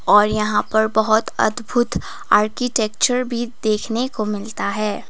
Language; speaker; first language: Hindi; non-native, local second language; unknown